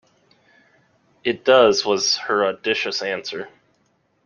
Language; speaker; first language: English; native; English